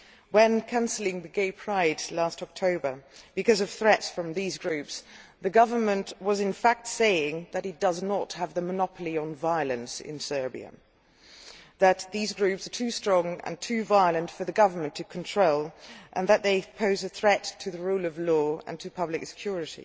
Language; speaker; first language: English; non-native, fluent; Dutch